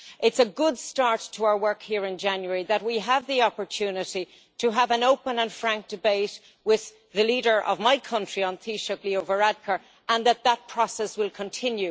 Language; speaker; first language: English; native; English